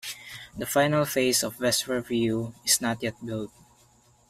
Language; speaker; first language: English; non-native, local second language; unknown